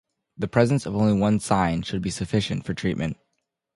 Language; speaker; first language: English; native; English